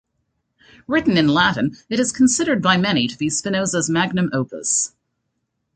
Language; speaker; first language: English; native; English